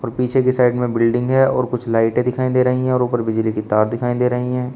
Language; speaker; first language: Hindi; native; Hindi